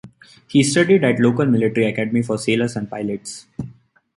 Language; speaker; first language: English; non-native, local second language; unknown